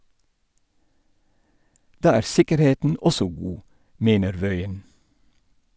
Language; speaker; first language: Norwegian; non-native, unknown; Dutch